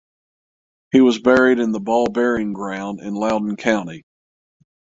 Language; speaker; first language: English; native; English